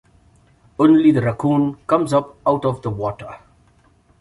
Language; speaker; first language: English; non-native, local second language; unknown